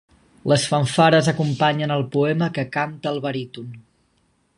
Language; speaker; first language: Catalan; native; Catalan